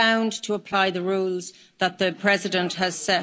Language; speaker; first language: English; native; English